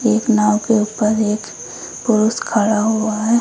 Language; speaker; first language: Hindi; native; Hindi